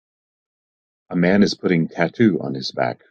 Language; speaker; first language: English; native; English